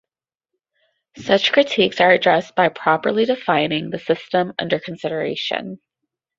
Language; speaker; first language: English; native; English